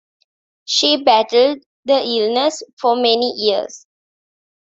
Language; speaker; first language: English; non-native, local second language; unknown